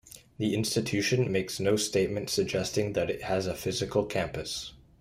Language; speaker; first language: English; native; English